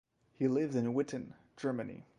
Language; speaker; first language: English; non-native, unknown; French